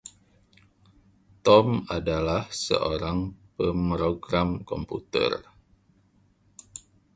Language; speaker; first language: Indonesian; non-native, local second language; Achinese